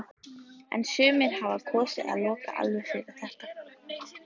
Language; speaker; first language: Icelandic; native; Icelandic